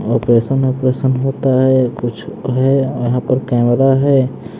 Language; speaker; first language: Hindi; native; Hindi